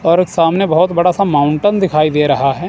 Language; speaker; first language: Hindi; non-native, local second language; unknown